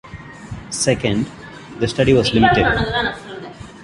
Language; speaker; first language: English; non-native, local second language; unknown